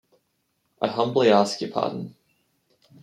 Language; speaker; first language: English; native; English